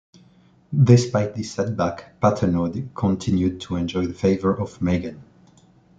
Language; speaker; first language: English; non-native, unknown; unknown